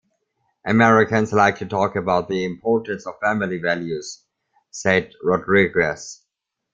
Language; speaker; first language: English; non-native, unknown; German